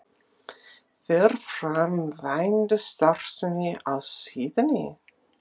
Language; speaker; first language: Icelandic; non-native, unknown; English